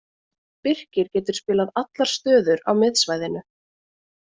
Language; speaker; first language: Icelandic; native; Icelandic